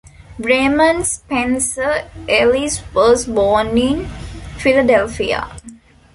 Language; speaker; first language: English; non-native, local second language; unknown